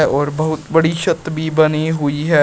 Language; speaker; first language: Hindi; native; Hindi